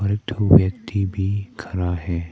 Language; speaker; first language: Hindi; non-native, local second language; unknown